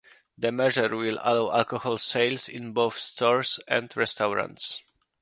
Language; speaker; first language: English; non-native, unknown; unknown